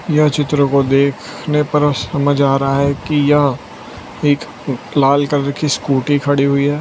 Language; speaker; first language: Hindi; non-native, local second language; Gujarati